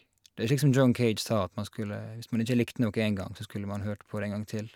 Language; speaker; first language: Norwegian; native; Norwegian